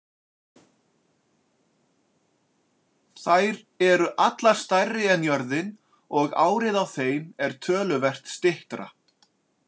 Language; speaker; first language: Icelandic; native; Icelandic